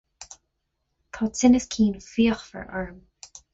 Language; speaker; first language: Irish; non-native, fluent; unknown